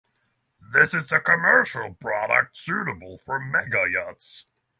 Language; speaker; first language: English; non-native, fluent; Norwegian